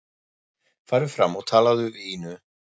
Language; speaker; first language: Icelandic; non-native, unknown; German